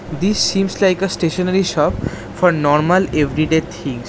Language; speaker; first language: English; non-native, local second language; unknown